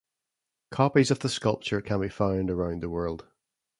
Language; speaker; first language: English; native; English